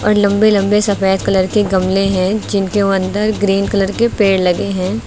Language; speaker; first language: Hindi; native; Hindi